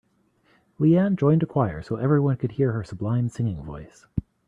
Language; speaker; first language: English; native; English